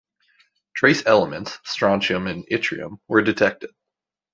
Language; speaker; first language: English; native; English